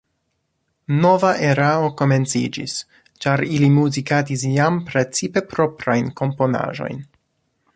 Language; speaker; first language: Esperanto; non-native, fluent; English